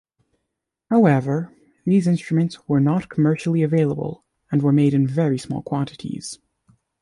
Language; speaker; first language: English; native; English